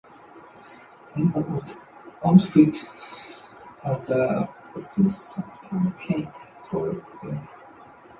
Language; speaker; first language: English; non-native, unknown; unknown